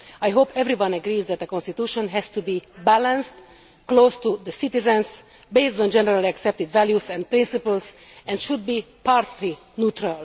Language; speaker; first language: English; non-native, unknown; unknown